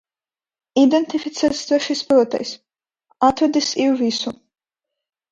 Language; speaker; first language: Latvian; non-native, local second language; Russian